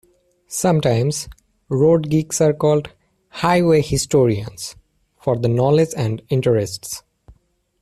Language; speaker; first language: English; native; English